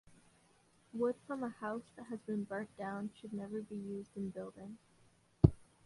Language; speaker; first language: English; non-native, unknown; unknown